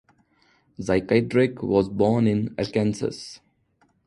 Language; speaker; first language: English; non-native, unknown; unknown